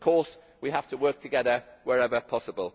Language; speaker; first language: English; native; English